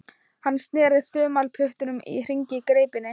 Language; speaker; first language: Icelandic; non-native, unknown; Thai